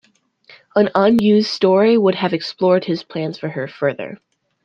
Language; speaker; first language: English; native; English